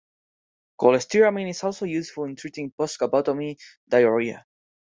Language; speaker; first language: English; non-native, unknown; Spanish